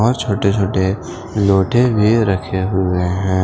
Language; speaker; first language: Hindi; non-native, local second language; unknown